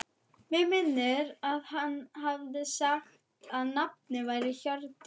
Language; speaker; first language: Icelandic; non-native, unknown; German